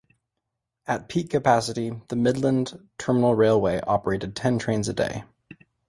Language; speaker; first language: English; native; English